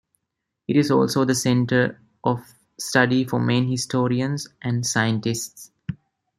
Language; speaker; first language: English; non-native, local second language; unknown